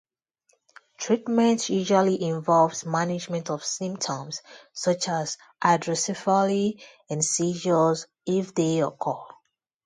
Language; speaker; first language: English; non-native, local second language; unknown